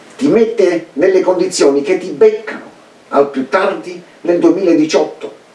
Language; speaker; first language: Italian; early bilingual, heritage; Italian